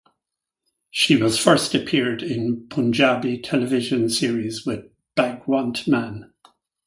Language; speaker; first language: English; native; English